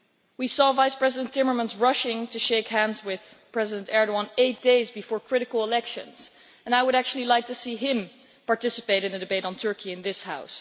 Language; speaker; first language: English; non-native, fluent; Dutch